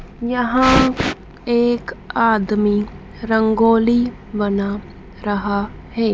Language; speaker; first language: Hindi; native; Hindi